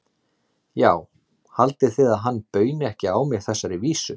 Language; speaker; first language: Icelandic; native; Icelandic